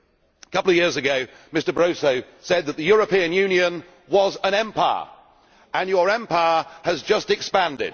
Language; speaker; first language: English; native; English